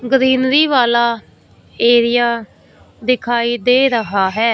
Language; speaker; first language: Hindi; non-native, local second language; Punjabi